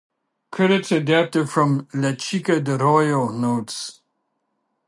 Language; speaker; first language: English; native; English